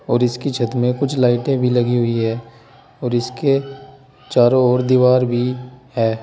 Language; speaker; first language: Hindi; native; Hindi